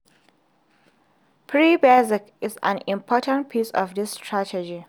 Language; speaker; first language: English; non-native, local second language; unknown